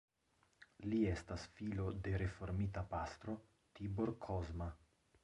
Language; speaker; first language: Esperanto; non-native, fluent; Italian